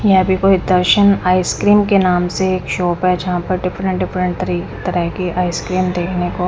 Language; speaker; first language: Hindi; non-native, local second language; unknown